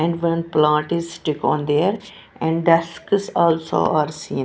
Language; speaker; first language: English; non-native, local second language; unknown